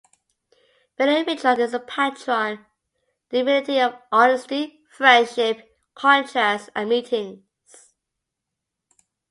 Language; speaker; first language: English; native; English